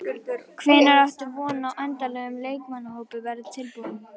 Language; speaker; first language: Icelandic; native; Icelandic